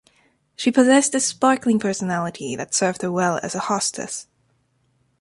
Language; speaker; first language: English; non-native, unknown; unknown